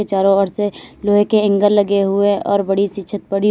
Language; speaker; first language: Hindi; native; Hindi